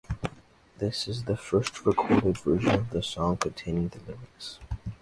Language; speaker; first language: English; native; English